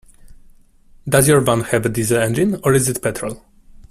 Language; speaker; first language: English; non-native, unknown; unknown